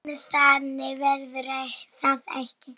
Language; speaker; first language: Icelandic; non-native, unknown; Polish